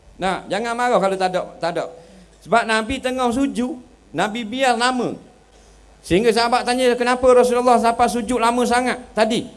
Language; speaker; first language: Malay; native; Malay